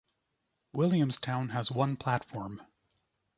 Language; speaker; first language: English; native; English